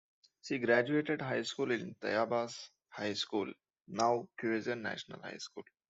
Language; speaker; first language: English; non-native, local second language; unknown